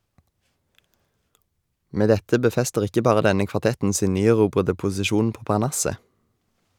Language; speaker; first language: Norwegian; native; Norwegian